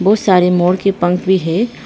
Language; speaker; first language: Hindi; non-native, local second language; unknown